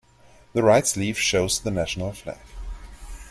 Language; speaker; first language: English; non-native, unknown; German